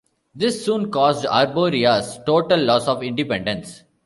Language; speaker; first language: English; non-native, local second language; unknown